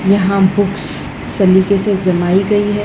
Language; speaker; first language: Hindi; native; Hindi